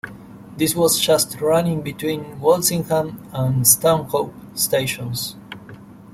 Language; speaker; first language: English; non-native, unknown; Spanish